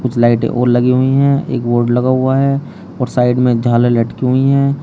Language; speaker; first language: Hindi; native; Hindi